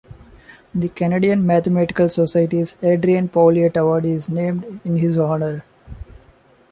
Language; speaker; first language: English; non-native, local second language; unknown